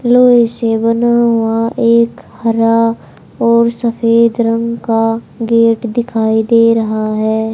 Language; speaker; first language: Hindi; native; Hindi